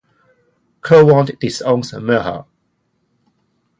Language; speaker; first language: English; non-native, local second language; Cantonese